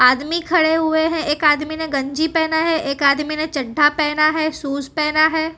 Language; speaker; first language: Hindi; non-native, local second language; Gujarati